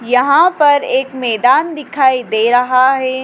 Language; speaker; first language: Hindi; native; Hindi